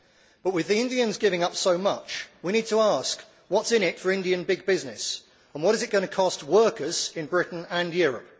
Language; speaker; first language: English; native; English